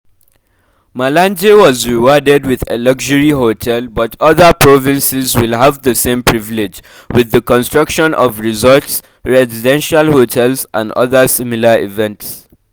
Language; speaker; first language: English; non-native, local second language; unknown